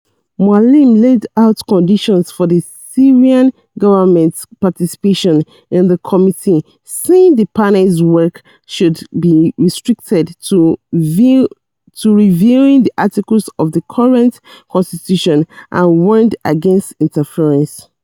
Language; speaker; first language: English; non-native, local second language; Yoruba